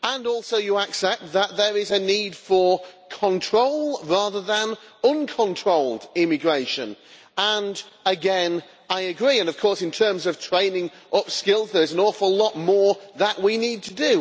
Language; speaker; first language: English; native; English